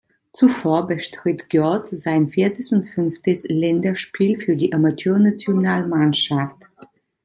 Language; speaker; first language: German; non-native, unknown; Italian